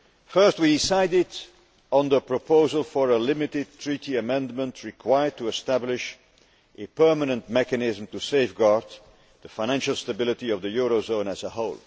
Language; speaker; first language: English; non-native, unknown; Dutch